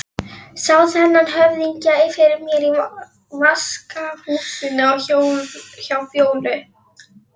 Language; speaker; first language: Icelandic; non-native, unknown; Polish